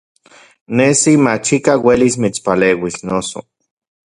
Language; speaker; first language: Central Puebla Nahuatl; non-native, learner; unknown